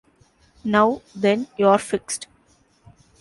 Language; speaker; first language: English; non-native, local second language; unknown